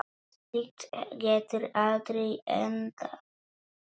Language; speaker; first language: Icelandic; non-native, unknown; Polish